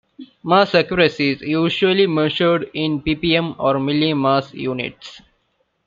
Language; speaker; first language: English; non-native, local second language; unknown